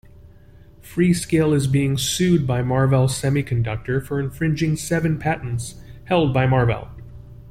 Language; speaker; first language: English; native; English